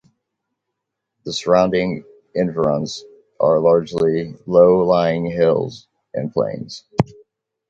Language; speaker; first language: English; native; English